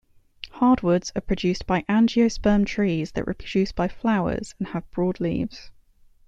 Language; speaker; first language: English; native; English